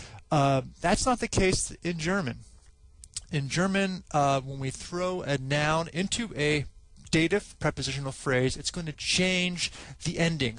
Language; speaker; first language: English; native; English